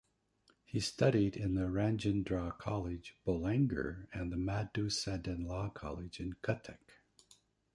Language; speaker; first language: English; native; English